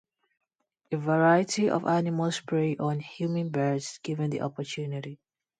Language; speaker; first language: English; non-native, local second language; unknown